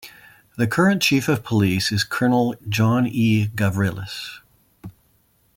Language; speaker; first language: English; native; English